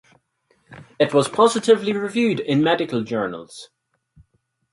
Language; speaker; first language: English; native; English